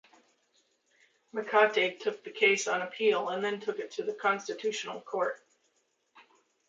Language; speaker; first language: English; native; English